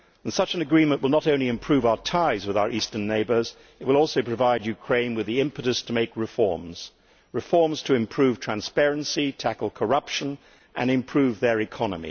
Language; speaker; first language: English; native; English